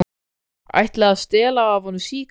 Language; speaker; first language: Icelandic; native; Icelandic